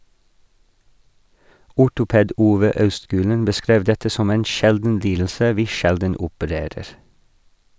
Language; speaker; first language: Norwegian; non-native, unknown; English